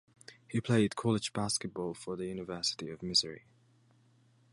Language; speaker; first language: English; native; English